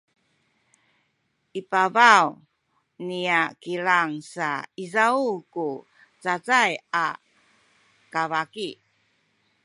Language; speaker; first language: Sakizaya; native; Sakizaya